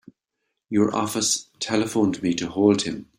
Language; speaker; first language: English; native; English